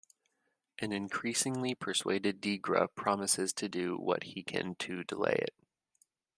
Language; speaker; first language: English; native; English